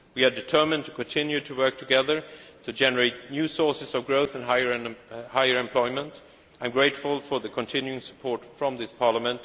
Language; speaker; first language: English; non-native, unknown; Swedish